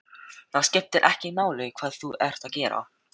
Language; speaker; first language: Icelandic; non-native, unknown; Filipino